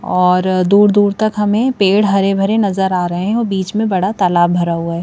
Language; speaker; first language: Hindi; native; Hindi